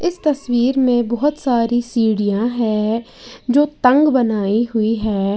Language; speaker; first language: Hindi; native; Hindi